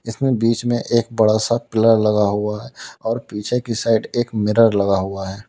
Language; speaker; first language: Hindi; native; Hindi